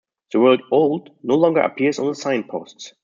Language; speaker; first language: English; non-native, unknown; German